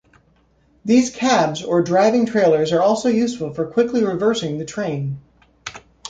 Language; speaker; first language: English; native; English